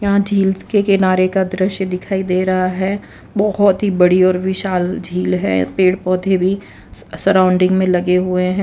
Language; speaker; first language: Hindi; non-native, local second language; Gujarati